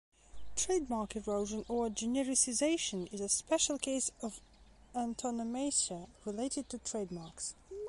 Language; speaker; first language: English; non-native, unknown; Belarusian